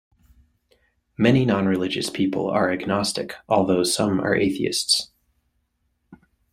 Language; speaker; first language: English; native; English